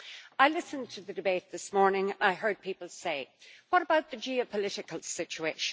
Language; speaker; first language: English; native; English